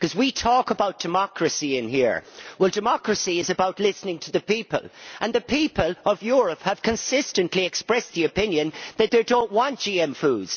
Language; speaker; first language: English; native; English